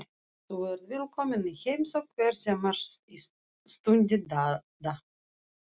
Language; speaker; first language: Icelandic; non-native, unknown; Russian